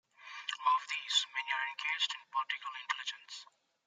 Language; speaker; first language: English; non-native, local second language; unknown